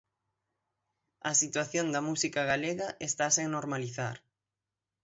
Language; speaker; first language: Galician; native; Galician